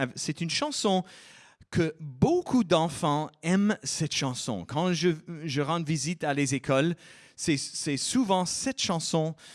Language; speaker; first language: French; non-native, fluent; English